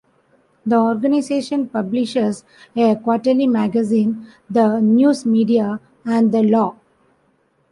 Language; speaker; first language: English; non-native, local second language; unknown